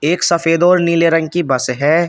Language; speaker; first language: Hindi; native; Hindi